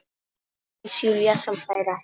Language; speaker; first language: Icelandic; non-native, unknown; Polish